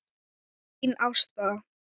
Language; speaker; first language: Icelandic; non-native, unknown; Thai